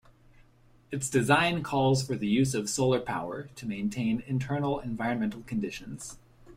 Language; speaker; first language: English; native; English